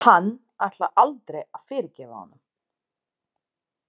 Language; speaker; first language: Icelandic; non-native, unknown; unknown